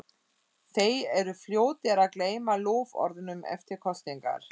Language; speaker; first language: Icelandic; non-native, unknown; German